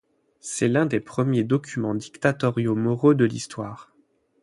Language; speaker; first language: French; native; French